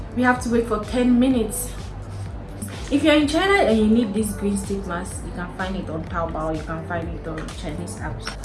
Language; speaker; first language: English; non-native, local second language; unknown